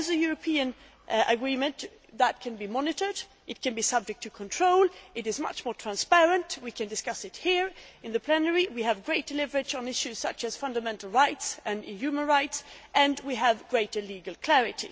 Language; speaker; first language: English; non-native, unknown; Swedish